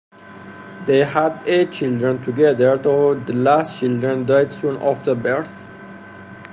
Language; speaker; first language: English; non-native, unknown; Persian